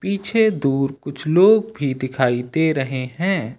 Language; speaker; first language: Hindi; native; Hindi